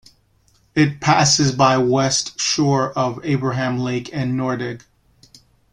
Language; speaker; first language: English; native; English